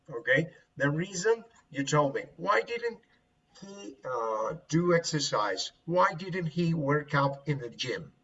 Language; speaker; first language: English; non-native, fluent; Spanish